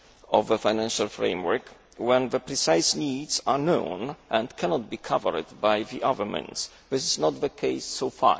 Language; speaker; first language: English; non-native, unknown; Polish